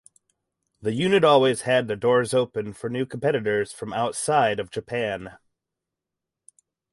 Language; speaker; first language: English; native; English